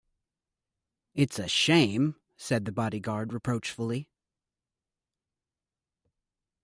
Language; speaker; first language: English; native; English